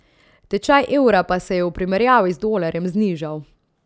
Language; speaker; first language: Slovenian; native; Slovenian